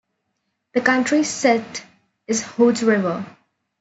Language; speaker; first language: English; non-native, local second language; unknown